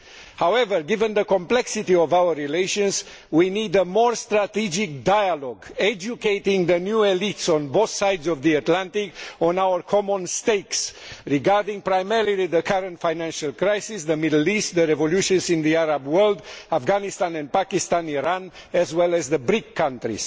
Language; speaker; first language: English; non-native, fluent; Romanian